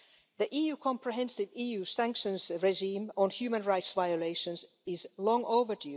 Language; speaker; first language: English; non-native, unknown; Finnish